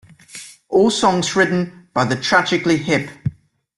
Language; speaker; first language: English; native; English